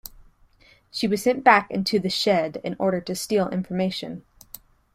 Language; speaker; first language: English; native; English